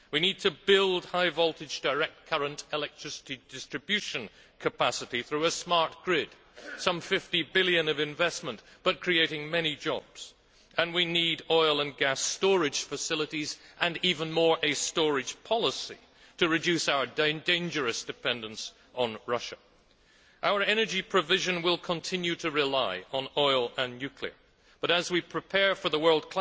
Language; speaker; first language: English; native; English